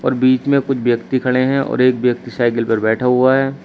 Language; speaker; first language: Hindi; native; Hindi